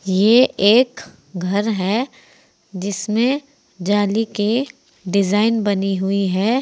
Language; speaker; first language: Hindi; native; Hindi